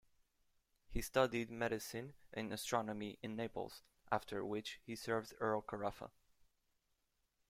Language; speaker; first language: English; native; English